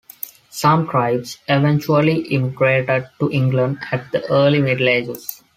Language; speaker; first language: English; non-native, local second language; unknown